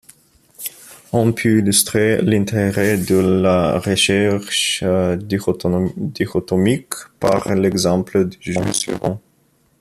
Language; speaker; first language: French; non-native, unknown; Bulgarian